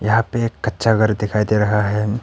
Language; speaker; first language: Hindi; non-native, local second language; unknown